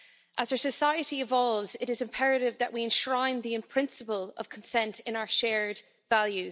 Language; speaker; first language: English; native; English